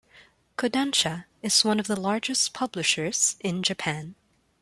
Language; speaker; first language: English; non-native, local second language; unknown